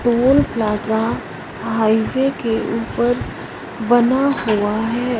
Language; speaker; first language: Hindi; non-native, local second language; Punjabi